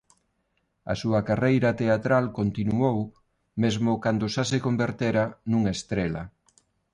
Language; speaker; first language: Galician; non-native, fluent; Spanish